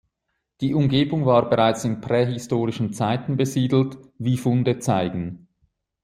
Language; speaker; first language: German; native; German